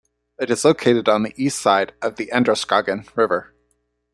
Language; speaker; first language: English; native; English